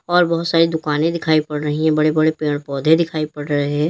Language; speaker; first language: Hindi; native; Hindi